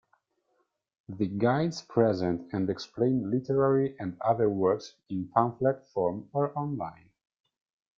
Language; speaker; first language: English; non-native, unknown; Italian